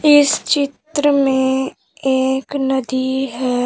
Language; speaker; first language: Hindi; native; Hindi